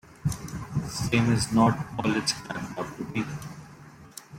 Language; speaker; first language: English; non-native, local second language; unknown